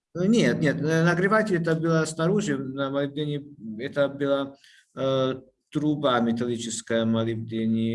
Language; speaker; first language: Russian; non-native, fluent; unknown